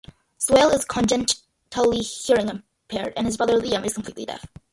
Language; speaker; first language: English; early bilingual, other home language; Malayalam